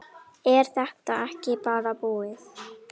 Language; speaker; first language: Icelandic; non-native, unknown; Indonesian